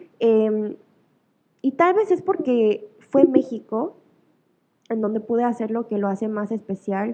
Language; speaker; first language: Spanish; early bilingual, other home language; Korean